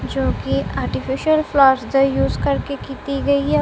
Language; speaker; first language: Hindi; non-native, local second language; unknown